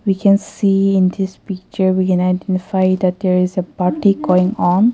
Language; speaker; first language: English; non-native, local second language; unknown